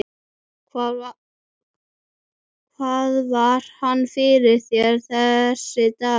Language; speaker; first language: Icelandic; native; Icelandic